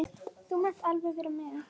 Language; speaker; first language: Icelandic; non-native, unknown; Polish